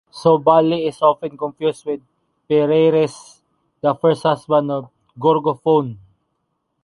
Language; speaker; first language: English; non-native, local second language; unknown